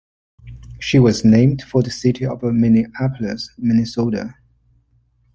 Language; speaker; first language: English; non-native, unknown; Chinese